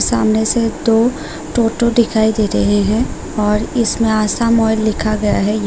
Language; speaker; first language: Hindi; non-native, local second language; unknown